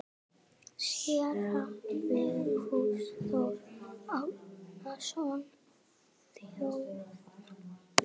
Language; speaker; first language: Icelandic; native; Icelandic